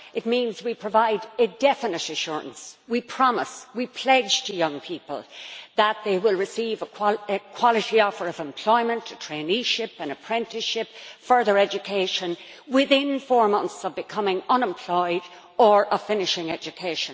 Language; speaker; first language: English; native; English